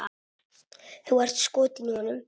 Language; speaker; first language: Icelandic; non-native, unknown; Italian